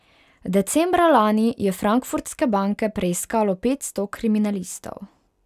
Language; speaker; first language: Slovenian; non-native, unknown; Hungarian